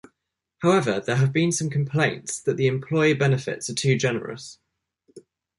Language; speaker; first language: English; native; English